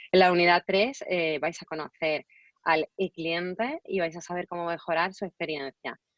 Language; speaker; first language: Spanish; native; Spanish